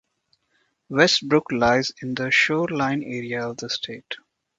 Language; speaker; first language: English; non-native, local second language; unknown